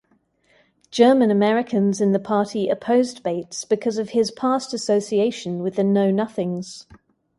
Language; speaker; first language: English; native; English